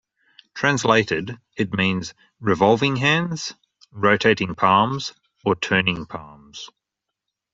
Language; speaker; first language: English; native; English